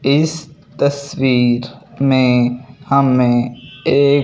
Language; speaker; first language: Hindi; non-native, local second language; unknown